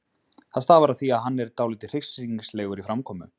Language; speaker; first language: Icelandic; native; Icelandic